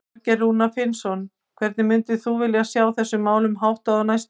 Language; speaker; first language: Icelandic; native; Icelandic